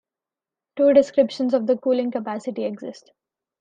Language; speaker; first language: English; non-native, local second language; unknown